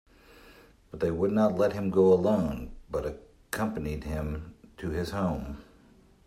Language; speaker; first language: English; native; English